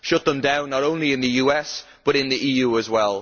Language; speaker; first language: English; native; English